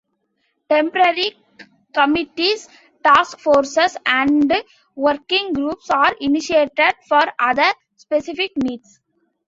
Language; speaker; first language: English; non-native, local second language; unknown